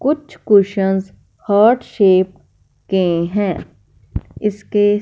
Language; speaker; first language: Hindi; non-native, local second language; Punjabi